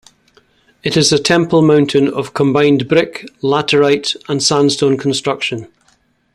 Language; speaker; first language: English; native; English